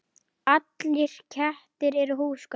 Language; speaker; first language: Icelandic; native; Icelandic